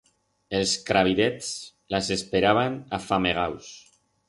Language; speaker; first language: Aragonese; non-native, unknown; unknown